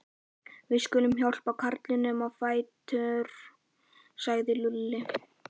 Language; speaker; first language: Icelandic; native; Icelandic